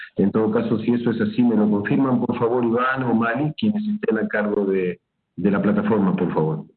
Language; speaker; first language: Spanish; native; Spanish